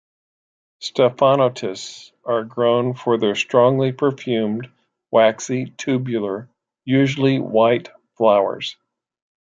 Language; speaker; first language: English; native; English